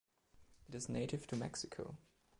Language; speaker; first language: English; non-native, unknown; German